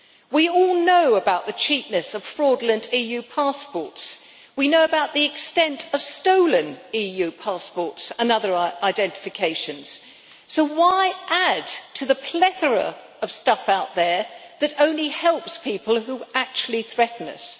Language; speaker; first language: English; native; English